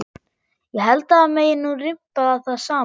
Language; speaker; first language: Icelandic; non-native, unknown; German